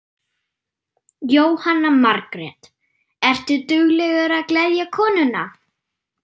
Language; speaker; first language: Icelandic; non-native, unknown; German